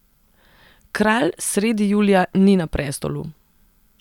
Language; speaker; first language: Slovenian; non-native, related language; Serbian